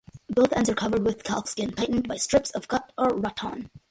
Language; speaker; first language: English; early bilingual, other home language; Malayalam